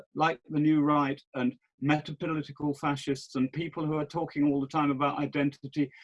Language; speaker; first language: English; native; English